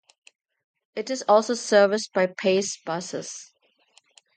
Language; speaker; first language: English; non-native, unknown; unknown